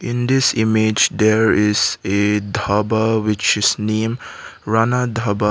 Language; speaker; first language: English; non-native, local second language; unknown